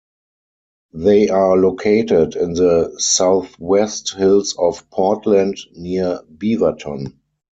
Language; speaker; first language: English; non-native, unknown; German